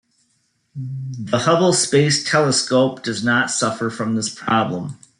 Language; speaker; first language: English; native; English